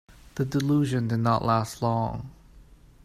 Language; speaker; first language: English; non-native, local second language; Cantonese